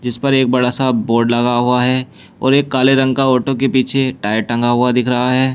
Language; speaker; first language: Hindi; native; Hindi